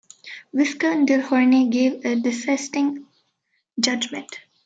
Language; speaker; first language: English; non-native, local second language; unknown